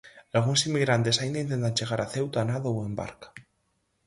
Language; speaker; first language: Galician; native; Galician